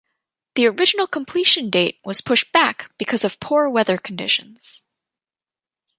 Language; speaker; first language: English; native; English